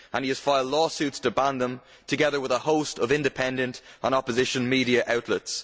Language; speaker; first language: English; native; English